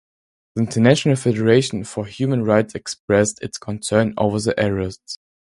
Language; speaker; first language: English; non-native, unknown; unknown